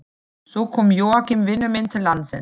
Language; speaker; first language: Icelandic; non-native, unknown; German